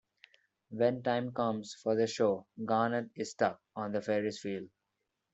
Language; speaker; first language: English; non-native, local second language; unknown